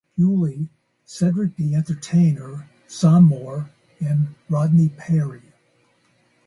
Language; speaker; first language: English; native; English